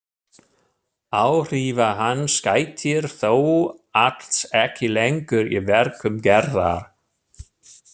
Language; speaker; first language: Icelandic; non-native, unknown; German